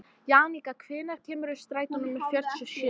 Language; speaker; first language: Icelandic; non-native, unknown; English